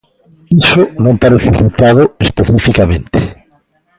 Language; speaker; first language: Galician; native; Galician